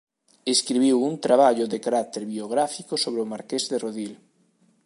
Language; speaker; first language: Galician; native; Galician